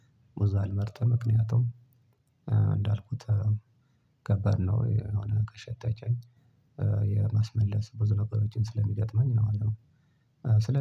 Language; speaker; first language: Amharic; non-native, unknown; Tigrinya